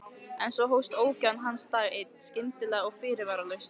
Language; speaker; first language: Icelandic; native; Icelandic